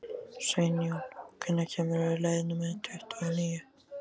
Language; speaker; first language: Icelandic; native; Icelandic